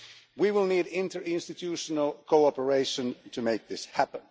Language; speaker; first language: English; non-native, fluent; Finnish